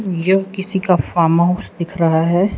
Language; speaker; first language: Hindi; non-native, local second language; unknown